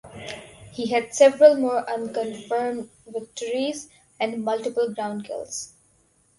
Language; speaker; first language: English; non-native, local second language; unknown